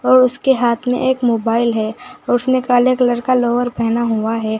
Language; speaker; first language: Hindi; native; Hindi